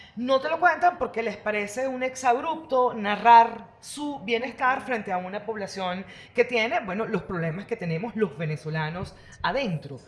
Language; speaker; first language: Spanish; native; Spanish